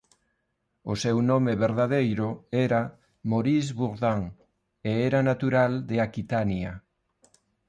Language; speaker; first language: Galician; non-native, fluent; Spanish